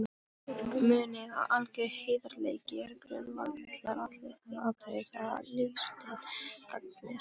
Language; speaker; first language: Icelandic; non-native, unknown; Polish